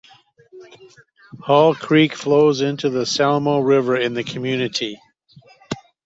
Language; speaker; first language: English; native; English